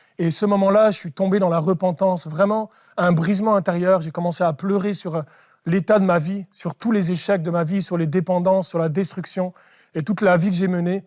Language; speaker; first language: French; early bilingual, other home language; Arabic